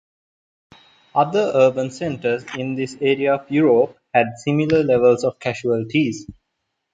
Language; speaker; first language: English; non-native, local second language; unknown